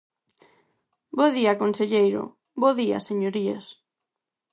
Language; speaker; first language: Galician; non-native, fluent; Spanish